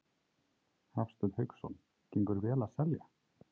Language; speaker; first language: Icelandic; native; Icelandic